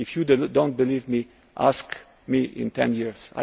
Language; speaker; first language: English; non-native, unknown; Slovenian